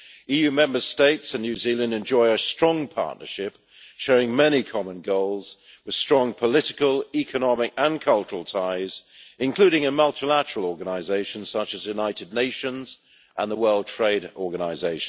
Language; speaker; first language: English; native; English